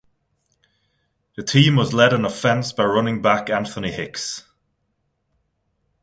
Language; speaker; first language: English; non-native, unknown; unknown